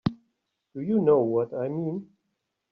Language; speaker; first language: English; native; English